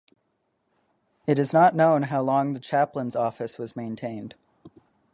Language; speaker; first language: English; native; English